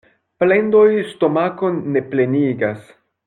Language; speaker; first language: Esperanto; non-native, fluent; French